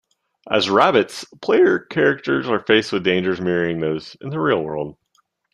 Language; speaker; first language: English; native; English